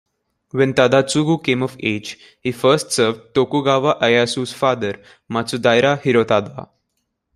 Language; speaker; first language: English; non-native, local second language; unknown